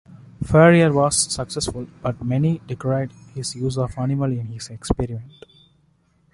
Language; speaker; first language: English; non-native, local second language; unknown